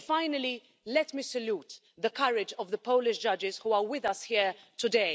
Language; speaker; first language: English; non-native, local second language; Maltese